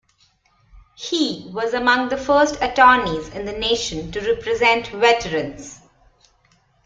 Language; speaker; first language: English; non-native, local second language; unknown